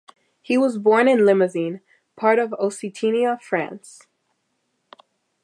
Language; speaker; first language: English; native; English